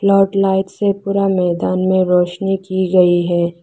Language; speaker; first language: Hindi; non-native, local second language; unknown